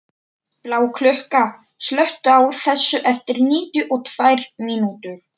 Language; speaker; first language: Icelandic; non-native, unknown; Polish